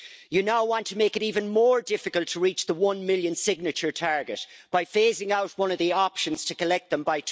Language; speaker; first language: English; native; English